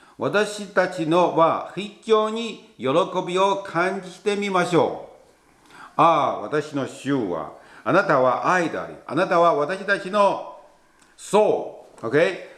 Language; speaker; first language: Japanese; non-native, fluent; Chinese